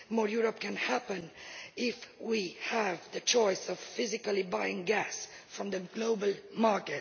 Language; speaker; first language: English; non-native, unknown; Romanian